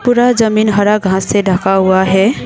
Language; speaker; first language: Hindi; non-native, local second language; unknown